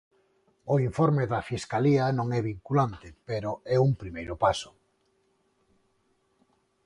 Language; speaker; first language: Galician; non-native, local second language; Spanish